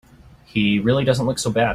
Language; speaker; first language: English; native; English